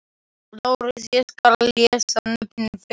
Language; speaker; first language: Icelandic; non-native, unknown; Slovak